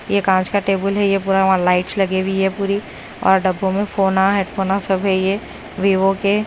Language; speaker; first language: Hindi; non-native, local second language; Punjabi